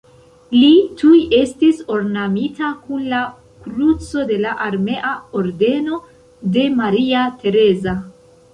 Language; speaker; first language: Esperanto; non-native, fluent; Central Kurdish